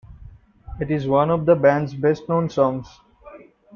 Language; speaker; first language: English; non-native, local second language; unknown